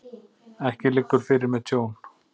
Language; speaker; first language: Icelandic; native; Icelandic